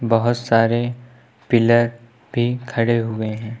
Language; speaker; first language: Hindi; native; Hindi